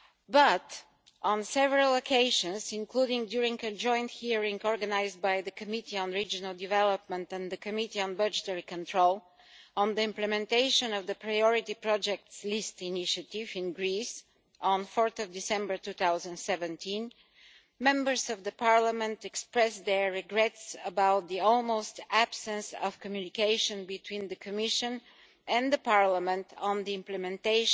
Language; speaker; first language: English; non-native, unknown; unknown